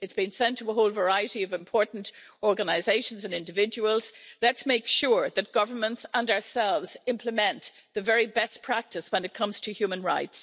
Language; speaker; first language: English; native; English